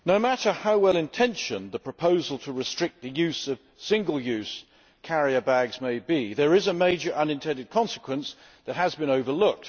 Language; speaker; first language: English; native; English